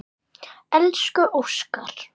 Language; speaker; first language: Icelandic; native; Icelandic